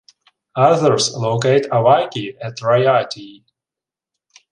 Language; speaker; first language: English; non-native, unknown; Ukrainian